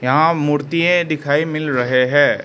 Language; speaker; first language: Hindi; non-native, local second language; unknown